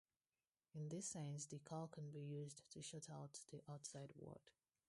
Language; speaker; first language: English; non-native, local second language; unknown